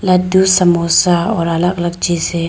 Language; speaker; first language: Hindi; non-native, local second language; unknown